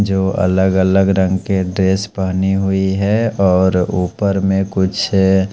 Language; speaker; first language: Hindi; non-native, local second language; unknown